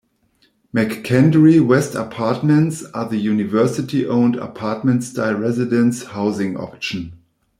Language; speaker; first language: English; non-native, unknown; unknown